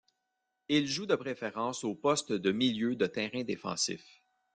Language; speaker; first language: French; native; French